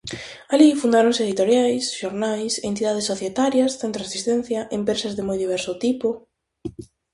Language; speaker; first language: Galician; native; Galician